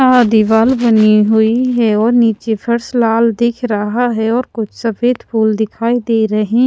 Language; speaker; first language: Hindi; non-native, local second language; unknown